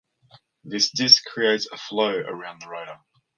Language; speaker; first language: English; native; English